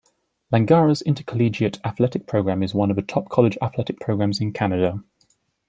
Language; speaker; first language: English; native; English